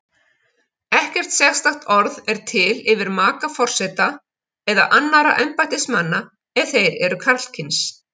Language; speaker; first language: Icelandic; native; Icelandic